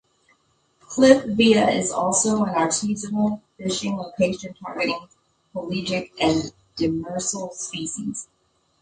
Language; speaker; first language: English; native; English